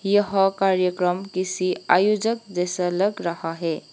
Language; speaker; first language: Hindi; non-native, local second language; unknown